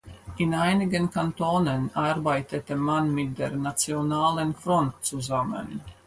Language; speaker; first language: German; non-native, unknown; Latvian